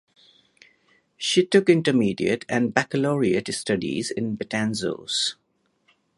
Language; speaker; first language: English; non-native, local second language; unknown